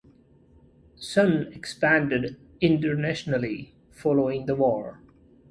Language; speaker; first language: English; non-native, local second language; Malayalam